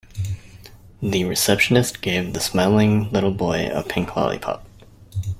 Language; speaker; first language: English; native; English